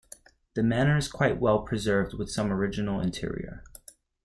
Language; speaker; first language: English; native; English